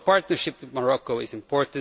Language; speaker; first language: English; non-native, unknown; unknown